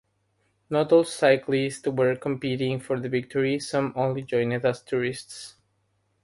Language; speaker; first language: English; non-native, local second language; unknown